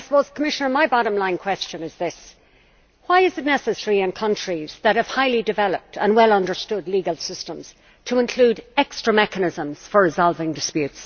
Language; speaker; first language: English; native; English